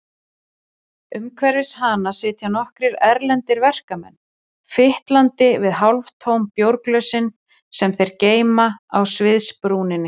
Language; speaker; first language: Icelandic; native; Icelandic